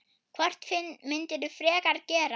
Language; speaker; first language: Icelandic; non-native, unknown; German